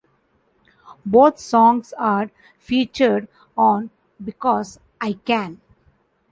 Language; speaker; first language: English; non-native, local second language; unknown